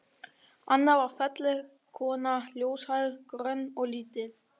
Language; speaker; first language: Icelandic; non-native, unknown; German